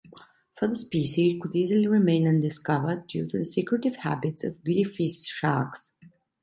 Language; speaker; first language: English; non-native, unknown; Italian